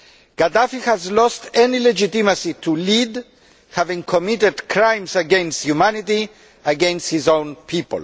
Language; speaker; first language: English; non-native, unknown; Greek